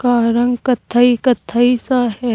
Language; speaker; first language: Hindi; native; Hindi